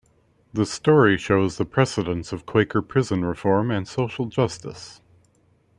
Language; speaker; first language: English; native; English